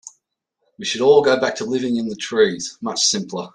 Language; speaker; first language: English; native; English